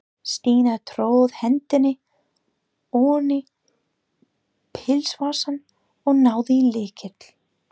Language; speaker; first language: Icelandic; non-native, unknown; English